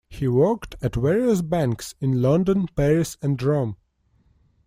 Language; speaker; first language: English; non-native, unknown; Russian